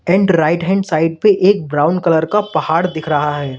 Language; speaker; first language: Hindi; native; Hindi